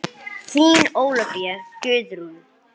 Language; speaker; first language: Icelandic; non-native, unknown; English